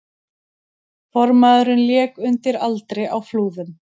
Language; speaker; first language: Icelandic; native; Icelandic